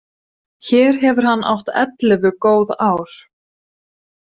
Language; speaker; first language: Icelandic; non-native, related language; Swedish